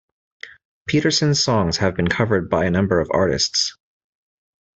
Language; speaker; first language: English; native; English